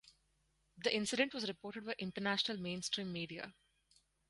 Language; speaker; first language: English; non-native, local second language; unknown